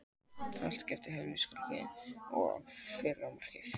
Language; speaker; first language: Icelandic; native; Icelandic